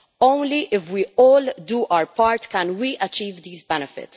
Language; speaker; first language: English; non-native, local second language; Maltese